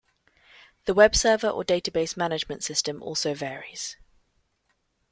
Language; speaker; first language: English; native; English